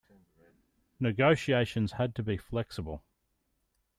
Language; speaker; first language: English; native; English